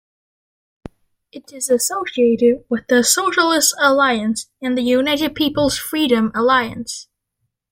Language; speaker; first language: English; native; English